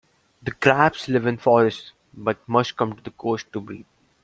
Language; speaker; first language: English; non-native, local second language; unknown